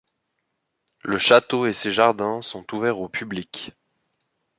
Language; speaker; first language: French; native; French